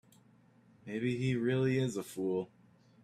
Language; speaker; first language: English; native; English